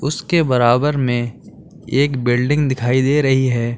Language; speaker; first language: Hindi; native; Hindi